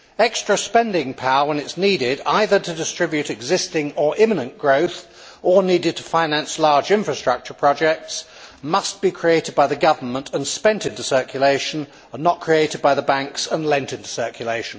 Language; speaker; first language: English; native; English